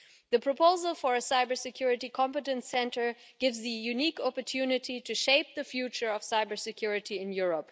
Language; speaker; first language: English; non-native, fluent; German